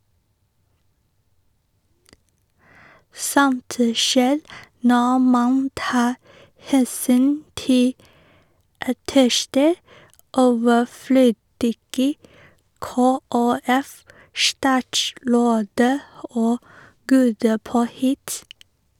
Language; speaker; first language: Norwegian; non-native, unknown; Chinese